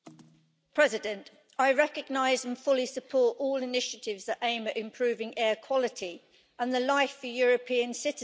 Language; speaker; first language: English; native; English